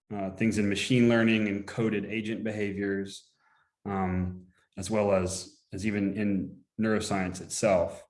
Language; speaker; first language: English; native; English